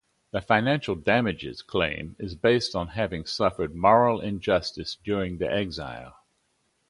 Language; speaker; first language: English; native; English